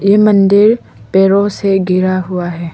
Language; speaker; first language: Hindi; non-native, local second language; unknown